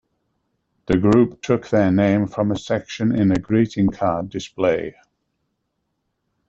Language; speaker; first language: English; native; English